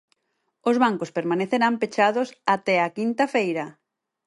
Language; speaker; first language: Galician; native; Galician